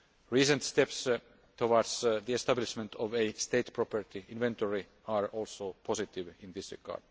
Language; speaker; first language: English; non-native, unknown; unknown